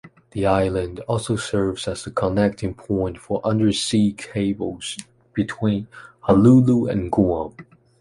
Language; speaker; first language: English; non-native, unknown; Chinese